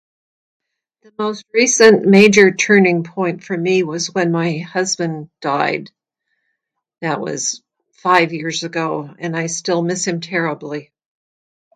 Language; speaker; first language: English; native; English